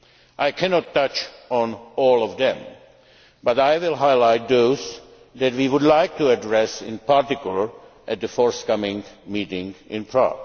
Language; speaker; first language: English; non-native, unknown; Czech